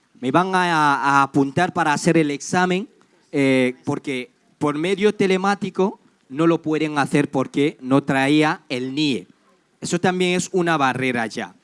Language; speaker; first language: Spanish; non-native, fluent; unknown